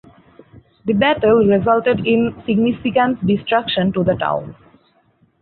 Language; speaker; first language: English; non-native, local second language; Bangla